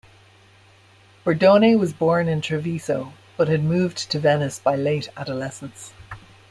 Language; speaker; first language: English; native; English